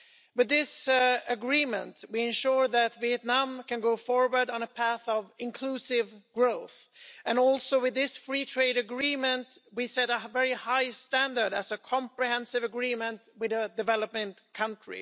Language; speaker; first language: English; non-native, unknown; Swedish